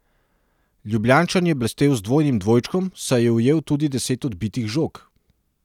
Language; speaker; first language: Slovenian; non-native, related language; Serbian